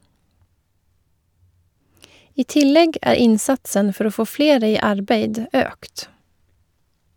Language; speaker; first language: Norwegian; non-native, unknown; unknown